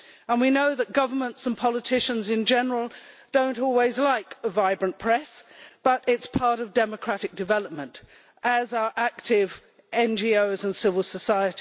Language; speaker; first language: English; native; English